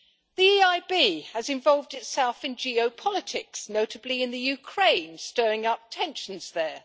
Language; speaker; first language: English; native; English